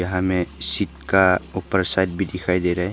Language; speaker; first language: Hindi; non-native, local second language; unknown